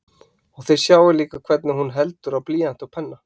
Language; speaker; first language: Icelandic; native; Icelandic